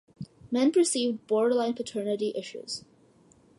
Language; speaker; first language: English; early bilingual, other home language; Malayalam